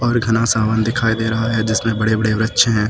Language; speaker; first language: Hindi; native; Hindi